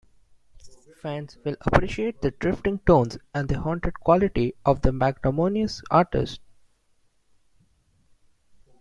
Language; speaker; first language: English; non-native, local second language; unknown